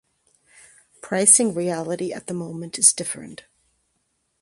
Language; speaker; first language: English; native; English